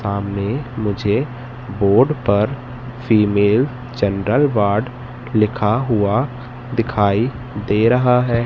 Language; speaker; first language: Hindi; native; Hindi